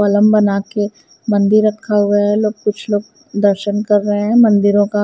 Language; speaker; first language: Hindi; non-native, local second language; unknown